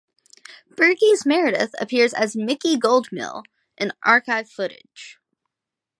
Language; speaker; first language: English; native; English